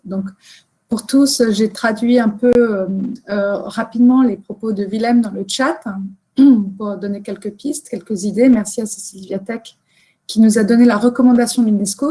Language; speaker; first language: French; native; French